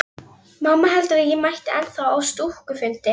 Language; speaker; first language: Icelandic; non-native, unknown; Polish